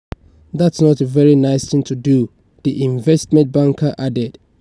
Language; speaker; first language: English; non-native, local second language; Yoruba